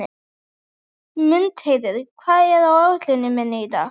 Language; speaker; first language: Icelandic; native; Icelandic